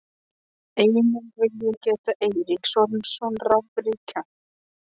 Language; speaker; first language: Icelandic; non-native, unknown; Polish